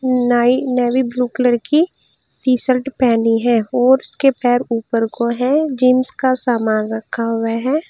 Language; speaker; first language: Hindi; native; Hindi